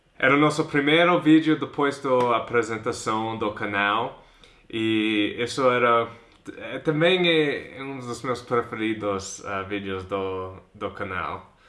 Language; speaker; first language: Portuguese; non-native, fluent; English